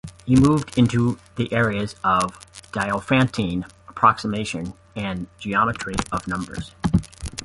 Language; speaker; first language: English; native; English